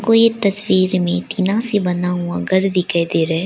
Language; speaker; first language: Hindi; early bilingual, other home language; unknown